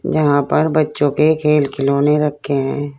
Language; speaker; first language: Hindi; native; Hindi